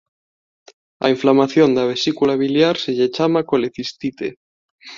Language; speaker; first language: Galician; non-native, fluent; Spanish